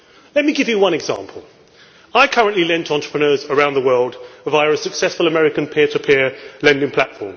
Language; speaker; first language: English; native; English